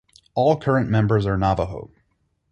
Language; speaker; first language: English; native; English